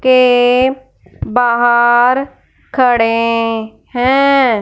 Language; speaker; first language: Hindi; non-native, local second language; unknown